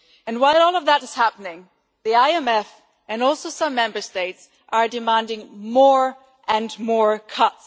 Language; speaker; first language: English; non-native, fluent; German